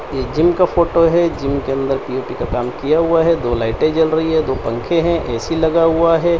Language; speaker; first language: Hindi; non-native, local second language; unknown